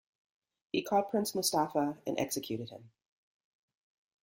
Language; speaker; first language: English; native; English